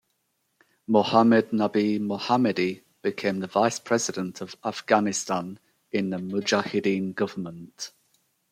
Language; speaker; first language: English; native; English